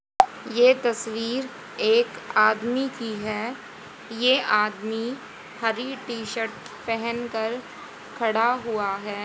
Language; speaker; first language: Hindi; native; Hindi